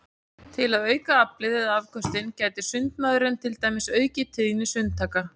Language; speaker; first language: Icelandic; native; Icelandic